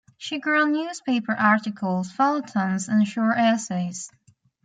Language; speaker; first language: English; native; English